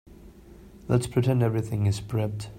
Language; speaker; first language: English; non-native, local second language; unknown